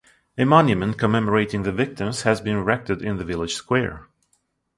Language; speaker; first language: English; non-native, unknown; Russian